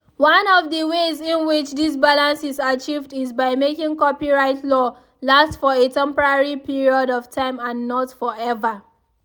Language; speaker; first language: English; non-native, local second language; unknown